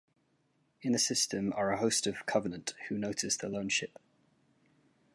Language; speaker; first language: English; native; English